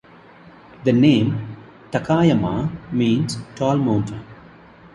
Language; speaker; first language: English; non-native, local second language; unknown